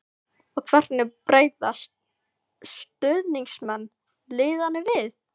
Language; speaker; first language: Icelandic; non-native, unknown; Filipino